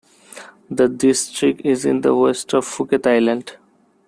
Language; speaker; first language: English; non-native, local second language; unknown